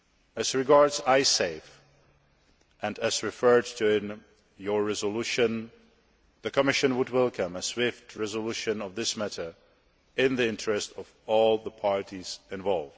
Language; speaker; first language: English; non-native, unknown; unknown